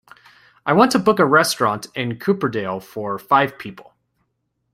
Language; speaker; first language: English; native; English